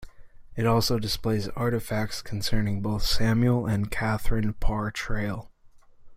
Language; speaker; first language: English; native; English